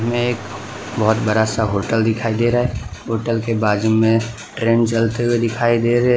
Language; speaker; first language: Hindi; non-native, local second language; Gujarati